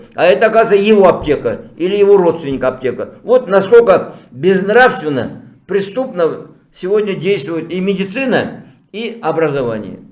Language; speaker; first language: Russian; non-native, local second language; Kazakh